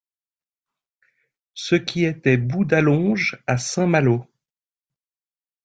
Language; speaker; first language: French; native; French